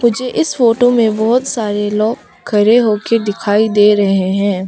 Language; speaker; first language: Hindi; non-native, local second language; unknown